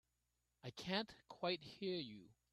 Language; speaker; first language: English; non-native, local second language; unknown